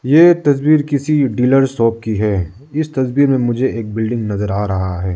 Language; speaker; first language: Hindi; non-native, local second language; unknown